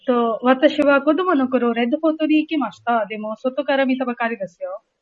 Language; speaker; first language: Japanese; non-native, learner; Hindi